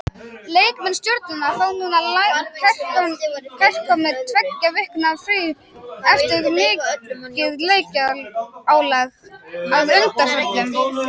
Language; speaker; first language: Icelandic; native; Icelandic